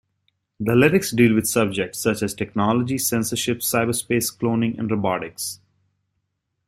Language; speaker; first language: English; native; English